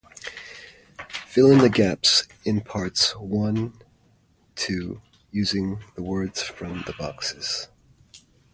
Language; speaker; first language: English; native; English